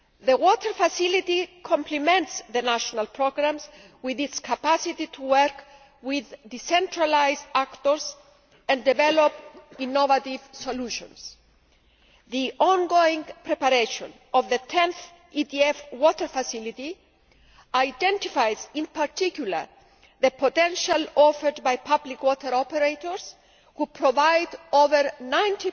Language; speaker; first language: English; non-native, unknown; Greek